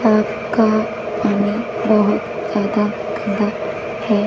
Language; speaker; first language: Hindi; non-native, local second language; Punjabi